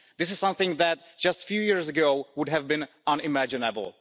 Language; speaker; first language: English; non-native, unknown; Czech